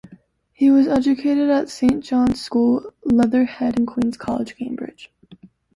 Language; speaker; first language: English; native; English